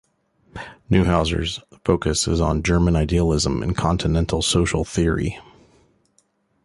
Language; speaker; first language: English; native; English